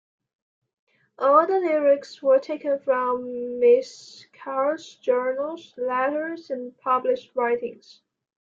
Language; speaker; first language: English; non-native, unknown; Chinese